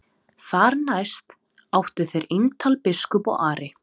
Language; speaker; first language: Icelandic; non-native, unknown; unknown